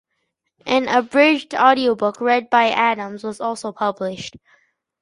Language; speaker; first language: English; native; English